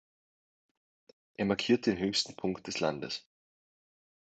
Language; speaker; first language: German; native; German